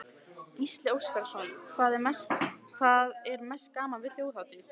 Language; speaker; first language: Icelandic; native; Icelandic